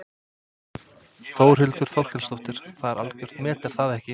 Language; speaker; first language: Icelandic; non-native, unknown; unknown